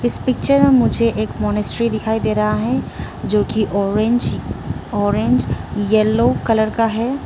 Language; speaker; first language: Hindi; early bilingual, other home language; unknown